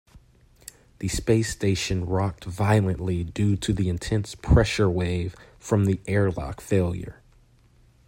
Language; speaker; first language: English; native; English